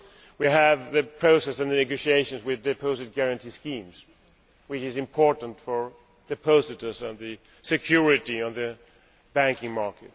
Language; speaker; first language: English; non-native, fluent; Swedish